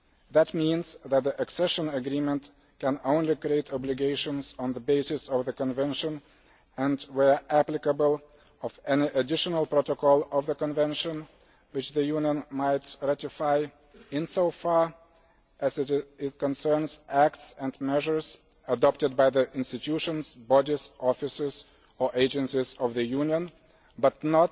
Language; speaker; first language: English; non-native, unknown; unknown